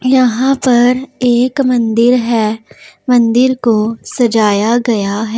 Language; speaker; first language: Hindi; non-native, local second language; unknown